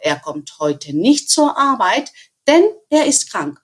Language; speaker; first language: German; non-native, fluent; Spanish